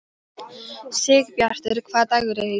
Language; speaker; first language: Icelandic; non-native, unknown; Polish